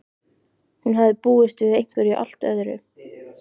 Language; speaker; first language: Icelandic; native; Icelandic